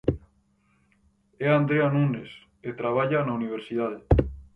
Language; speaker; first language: Galician; native; Galician